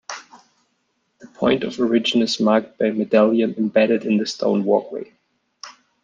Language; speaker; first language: English; non-native, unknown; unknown